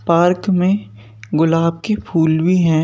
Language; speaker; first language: Hindi; native; Hindi